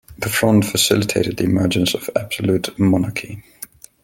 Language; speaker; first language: English; non-native, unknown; German